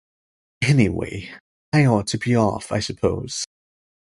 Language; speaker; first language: English; native; English